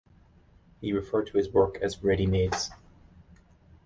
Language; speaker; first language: English; native; English